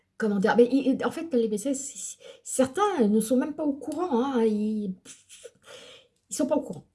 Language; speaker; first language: French; early bilingual, other home language; Portuguese